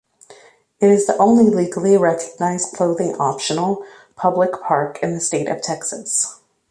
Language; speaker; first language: English; native; English